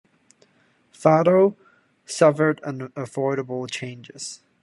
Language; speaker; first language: English; non-native, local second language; Cantonese